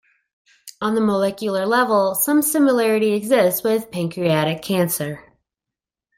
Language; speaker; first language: English; native; English